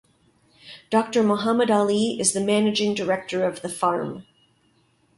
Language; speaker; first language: English; native; English